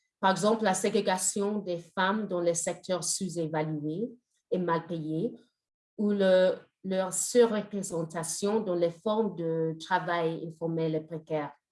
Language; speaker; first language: French; non-native, fluent; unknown